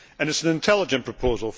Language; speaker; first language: English; native; English